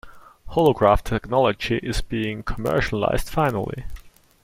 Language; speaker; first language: English; non-native, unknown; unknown